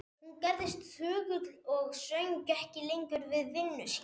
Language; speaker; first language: Icelandic; non-native, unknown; Spanish